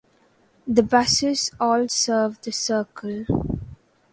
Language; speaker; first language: English; non-native, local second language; Malayalam